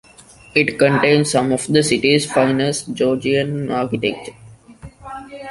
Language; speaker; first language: English; non-native, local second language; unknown